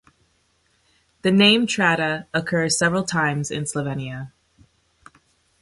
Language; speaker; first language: English; native; English